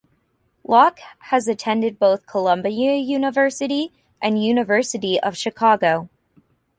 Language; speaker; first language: English; native; English